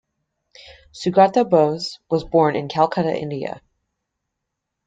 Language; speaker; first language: English; native; English